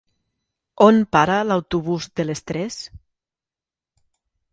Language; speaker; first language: Catalan; native; Catalan